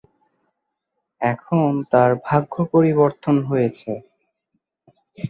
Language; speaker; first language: Bangla; non-native, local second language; Chittagonian